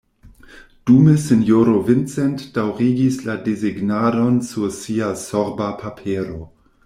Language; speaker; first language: Esperanto; non-native, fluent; German